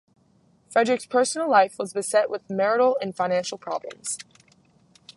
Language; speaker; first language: English; native; English